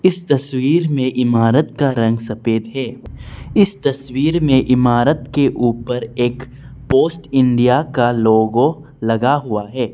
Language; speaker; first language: Hindi; non-native, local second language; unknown